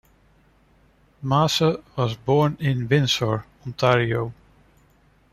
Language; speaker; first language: English; non-native, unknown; Dutch